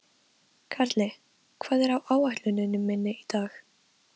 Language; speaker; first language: Icelandic; non-native, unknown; Polish